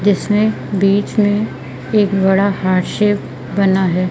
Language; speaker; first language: Hindi; native; Hindi